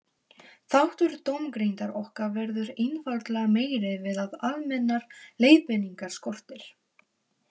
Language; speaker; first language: Icelandic; non-native, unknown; Polish